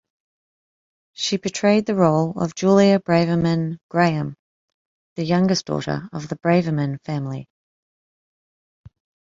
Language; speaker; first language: English; native; English